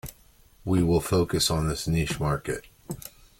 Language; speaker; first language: English; native; English